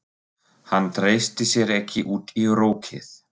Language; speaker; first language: Icelandic; non-native, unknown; German